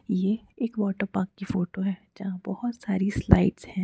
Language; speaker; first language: Hindi; native; Hindi